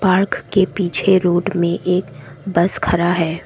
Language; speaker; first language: Hindi; non-native, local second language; Assamese